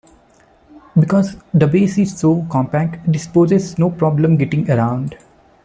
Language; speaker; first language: English; non-native, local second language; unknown